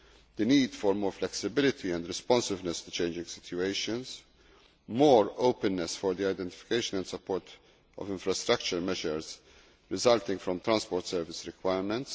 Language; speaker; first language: English; non-native, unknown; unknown